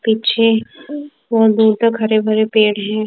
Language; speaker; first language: Hindi; non-native, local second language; Punjabi